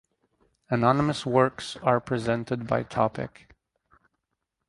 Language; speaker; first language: English; native; English